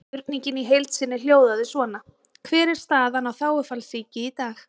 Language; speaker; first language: Icelandic; native; Icelandic